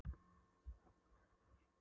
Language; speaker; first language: Icelandic; non-native, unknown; Polish